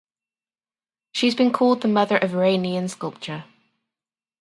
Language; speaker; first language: English; native; English